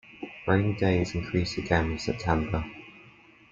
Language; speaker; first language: English; native; English